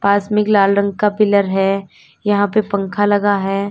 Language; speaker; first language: Hindi; native; Hindi